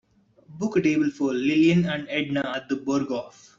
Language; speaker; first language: English; non-native, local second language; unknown